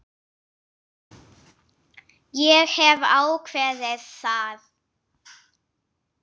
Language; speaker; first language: Icelandic; non-native, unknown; English